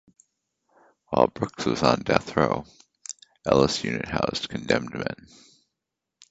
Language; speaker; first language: English; native; English